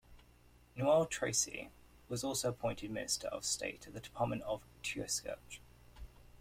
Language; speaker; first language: English; native; English